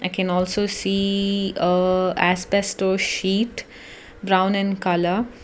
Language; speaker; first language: English; non-native, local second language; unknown